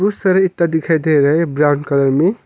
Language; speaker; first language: Hindi; non-native, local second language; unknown